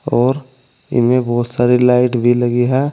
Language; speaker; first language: Hindi; native; Hindi